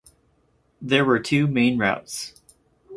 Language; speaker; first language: English; native; English